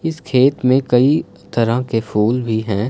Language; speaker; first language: Hindi; non-native, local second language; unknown